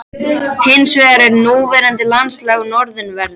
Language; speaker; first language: Icelandic; native; Icelandic